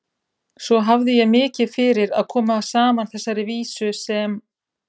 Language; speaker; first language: Icelandic; native; Icelandic